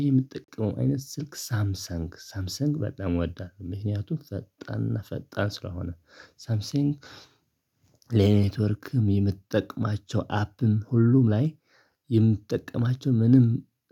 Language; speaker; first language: Amharic; non-native, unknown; Tigrinya